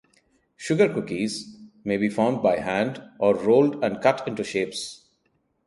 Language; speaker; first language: English; non-native, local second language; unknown